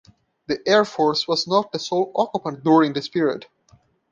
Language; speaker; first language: English; non-native, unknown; Portuguese